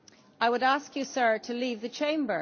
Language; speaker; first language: English; native; English